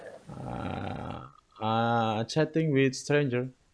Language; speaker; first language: English; non-native, learner; Indonesian